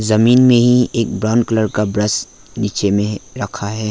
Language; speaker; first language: Hindi; non-native, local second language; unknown